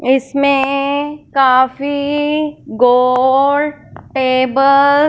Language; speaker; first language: Hindi; non-native, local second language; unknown